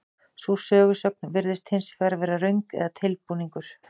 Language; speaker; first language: Icelandic; native; Icelandic